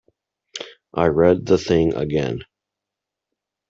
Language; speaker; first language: English; native; English